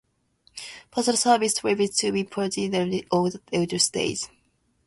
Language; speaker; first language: English; non-native, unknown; Japanese